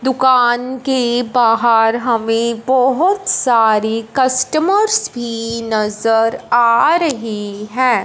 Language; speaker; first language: Hindi; non-native, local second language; Punjabi